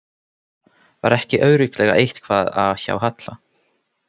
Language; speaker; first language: Icelandic; non-native, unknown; Finnish